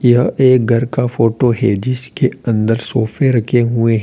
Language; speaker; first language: Hindi; native; Hindi